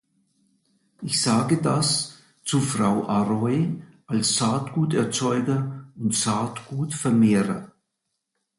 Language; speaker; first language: German; native; German